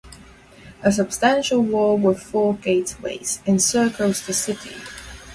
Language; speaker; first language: English; non-native, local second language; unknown